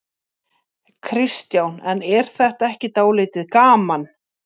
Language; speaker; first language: Icelandic; native; Icelandic